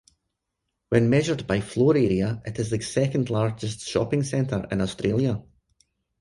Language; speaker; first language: English; native; English